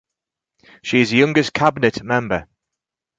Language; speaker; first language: English; native; English